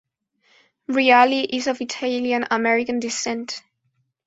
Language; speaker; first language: English; non-native, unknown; Spanish